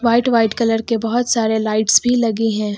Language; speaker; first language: Hindi; native; Hindi